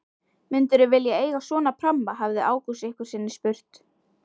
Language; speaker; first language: Icelandic; native; Icelandic